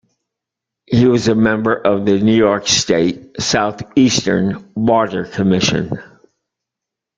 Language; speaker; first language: English; native; English